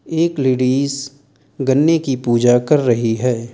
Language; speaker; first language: Hindi; native; Hindi